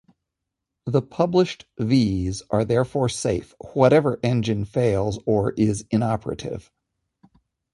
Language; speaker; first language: English; native; English